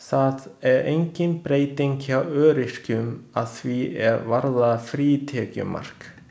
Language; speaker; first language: Icelandic; non-native, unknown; Chinese